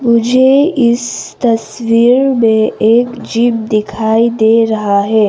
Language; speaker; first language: Hindi; non-native, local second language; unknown